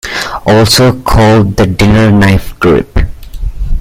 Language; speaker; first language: English; native; English